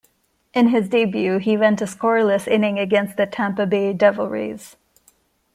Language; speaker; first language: English; non-native, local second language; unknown